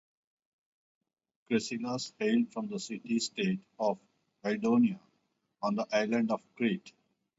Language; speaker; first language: English; non-native, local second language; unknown